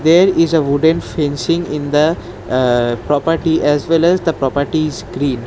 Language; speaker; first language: English; non-native, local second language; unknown